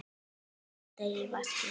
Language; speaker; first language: Icelandic; native; Icelandic